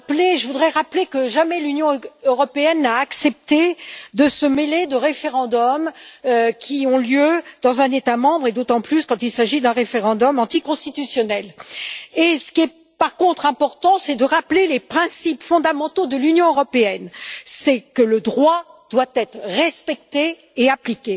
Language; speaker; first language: French; native; French